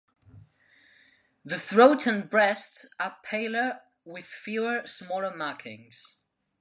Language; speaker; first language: English; non-native, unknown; Spanish